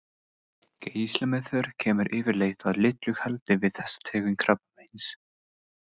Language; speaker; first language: Icelandic; non-native, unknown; English